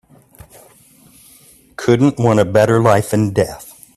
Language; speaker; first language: English; native; English